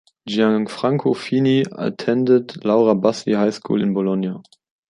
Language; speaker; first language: English; non-native, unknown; German